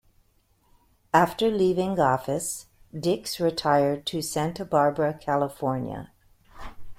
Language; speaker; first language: English; native; English